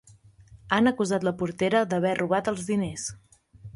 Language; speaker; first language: Catalan; native; Catalan